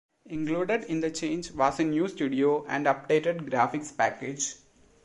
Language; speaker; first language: English; non-native, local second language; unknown